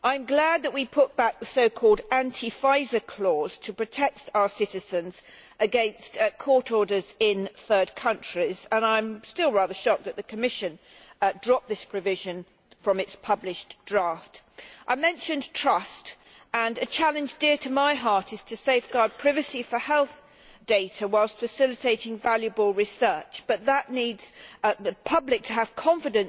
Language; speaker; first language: English; native; English